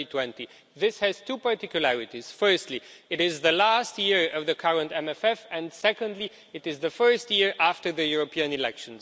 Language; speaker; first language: English; non-native, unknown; Romanian